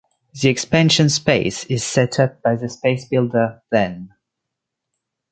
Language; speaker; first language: English; non-native, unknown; French